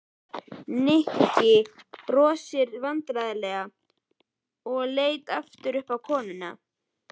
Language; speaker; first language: Icelandic; native; Icelandic